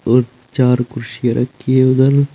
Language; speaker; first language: Hindi; native; Hindi